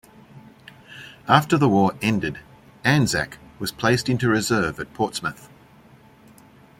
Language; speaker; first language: English; native; English